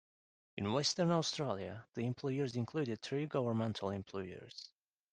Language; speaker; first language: English; non-native, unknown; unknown